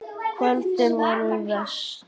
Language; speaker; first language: Icelandic; native; Icelandic